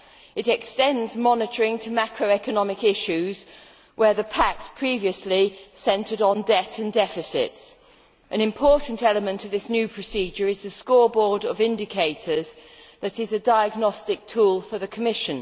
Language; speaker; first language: English; native; English